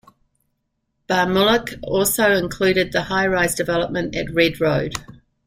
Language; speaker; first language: English; native; English